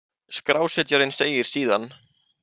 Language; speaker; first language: Icelandic; native; Icelandic